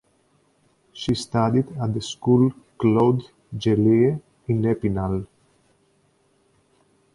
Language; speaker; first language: English; native; English